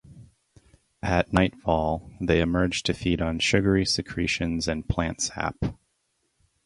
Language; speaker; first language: English; native; English